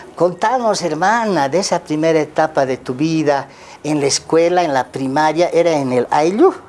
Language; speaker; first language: Spanish; native; Spanish